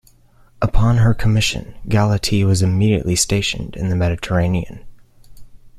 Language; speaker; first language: English; native; English